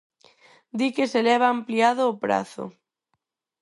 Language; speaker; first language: Galician; non-native, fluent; Spanish